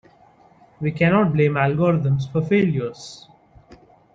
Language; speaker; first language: English; non-native, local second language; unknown